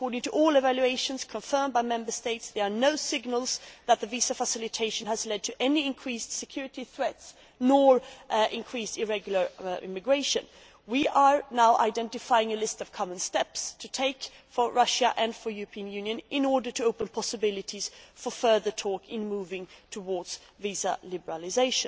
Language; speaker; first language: English; non-native, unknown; Swedish